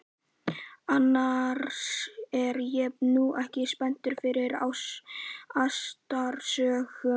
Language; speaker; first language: Icelandic; native; Icelandic